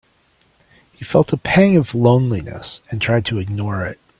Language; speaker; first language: English; native; English